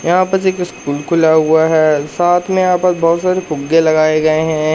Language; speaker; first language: Hindi; native; Hindi